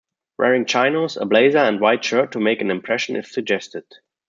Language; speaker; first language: English; non-native, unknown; German